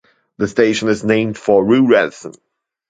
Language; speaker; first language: English; non-native, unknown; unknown